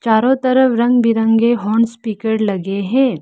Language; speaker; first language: Hindi; non-native, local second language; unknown